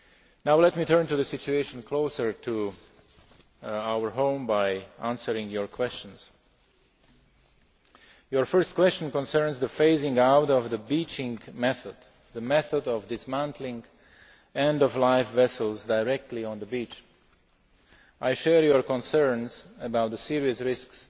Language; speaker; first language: English; non-native, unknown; Slovak